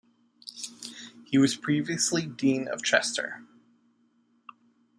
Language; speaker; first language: English; native; English